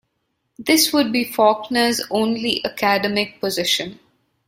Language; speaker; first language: English; non-native, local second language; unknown